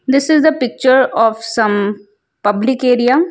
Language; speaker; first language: English; non-native, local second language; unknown